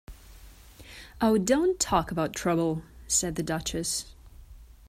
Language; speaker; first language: English; non-native, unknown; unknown